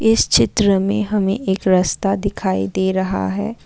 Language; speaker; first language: Hindi; non-native, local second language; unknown